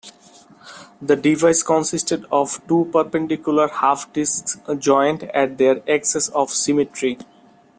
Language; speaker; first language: English; non-native, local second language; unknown